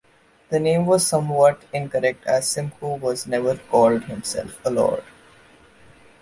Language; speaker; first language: English; non-native, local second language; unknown